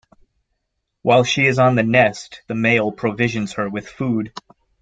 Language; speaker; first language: English; native; English